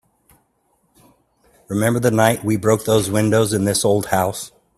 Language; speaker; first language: English; native; English